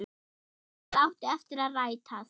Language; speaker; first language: Icelandic; non-native, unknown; German